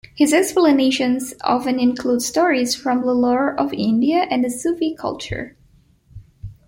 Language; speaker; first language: English; non-native, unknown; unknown